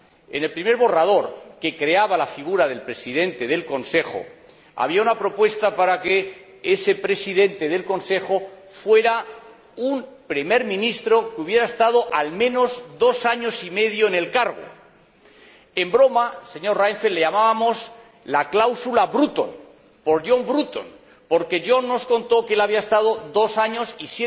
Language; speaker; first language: Spanish; native; Spanish